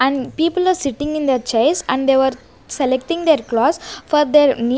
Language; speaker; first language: English; non-native, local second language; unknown